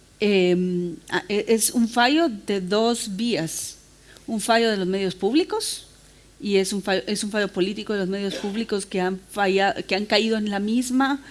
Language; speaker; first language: Spanish; native; Spanish